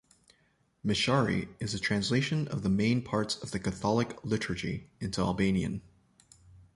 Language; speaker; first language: English; native; English